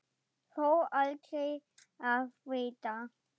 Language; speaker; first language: Icelandic; non-native, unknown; German